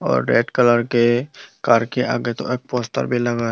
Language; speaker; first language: Hindi; non-native, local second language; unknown